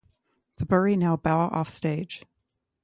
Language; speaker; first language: English; native; English